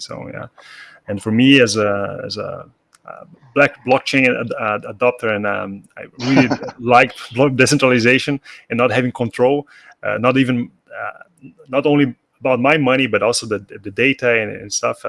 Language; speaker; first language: English; non-native, fluent; Portuguese